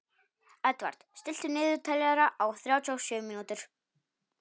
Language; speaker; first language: Icelandic; non-native, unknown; Polish